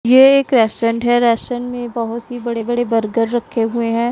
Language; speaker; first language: Hindi; non-native, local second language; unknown